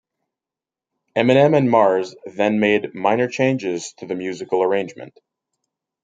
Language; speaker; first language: English; native; English